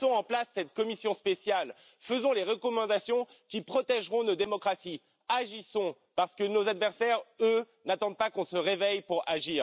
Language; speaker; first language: French; native; French